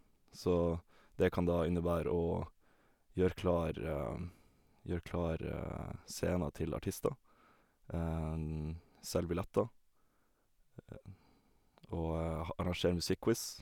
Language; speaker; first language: Norwegian; native; Norwegian